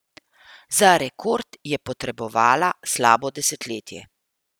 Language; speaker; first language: Slovenian; native; Slovenian